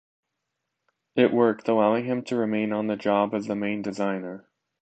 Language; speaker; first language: English; native; English